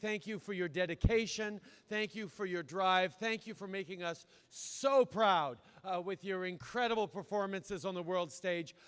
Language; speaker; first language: English; native; English